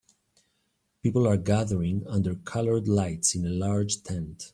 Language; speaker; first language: English; native; English